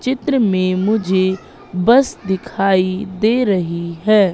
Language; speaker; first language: Hindi; native; Hindi